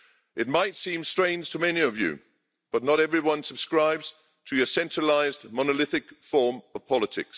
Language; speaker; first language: English; non-native, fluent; Danish